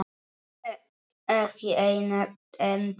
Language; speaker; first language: Icelandic; non-native, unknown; Polish